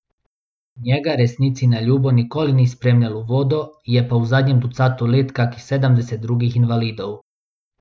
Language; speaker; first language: Slovenian; non-native, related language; Bosnian